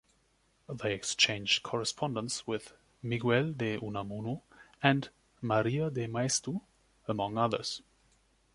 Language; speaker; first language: English; non-native, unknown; German